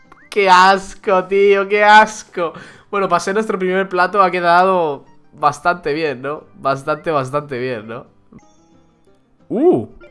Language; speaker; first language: Spanish; native; Spanish